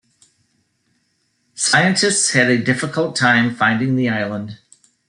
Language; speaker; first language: English; native; English